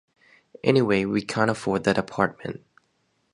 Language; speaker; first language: English; native; English